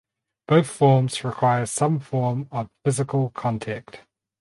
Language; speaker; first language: English; native; English